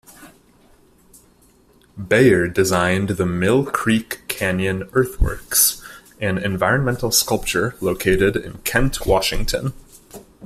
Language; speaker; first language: English; native; English